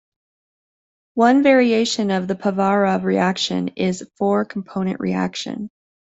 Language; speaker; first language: English; native; English